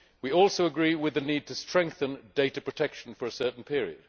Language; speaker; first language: English; native; English